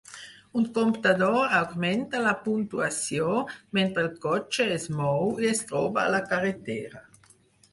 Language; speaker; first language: Catalan; non-native, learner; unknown